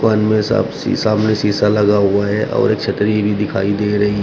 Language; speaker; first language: Hindi; native; Hindi